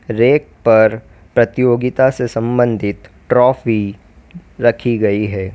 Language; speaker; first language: Hindi; native; Hindi